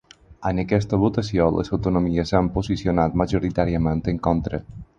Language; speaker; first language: Catalan; non-native, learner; Spanish